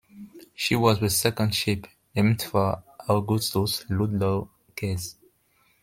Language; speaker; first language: English; non-native, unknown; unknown